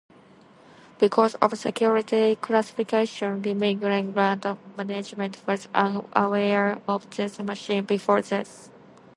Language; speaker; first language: English; non-native, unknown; Japanese